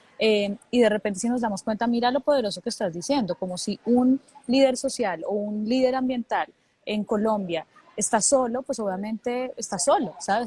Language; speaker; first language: Spanish; native; Spanish